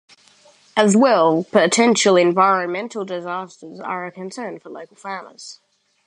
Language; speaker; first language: English; native; English